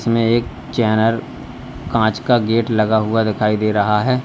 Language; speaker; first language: Hindi; native; Hindi